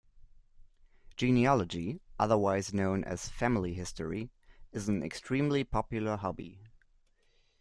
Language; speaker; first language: English; non-native, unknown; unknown